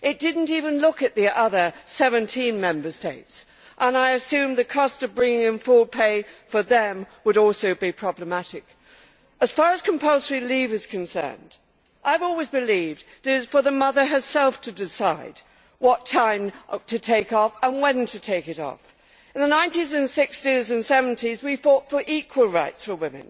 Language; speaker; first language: English; native; English